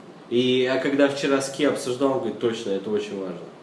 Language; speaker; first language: Russian; native; Russian